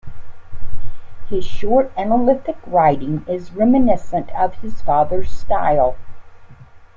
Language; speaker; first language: English; native; English